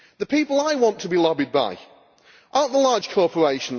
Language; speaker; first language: English; native; English